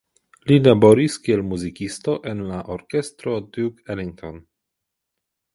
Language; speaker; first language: Esperanto; non-native, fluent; Polish